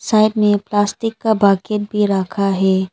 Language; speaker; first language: Hindi; non-native, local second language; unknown